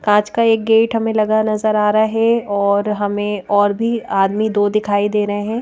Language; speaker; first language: Hindi; native; Hindi